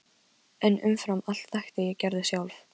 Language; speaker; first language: Icelandic; non-native, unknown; Polish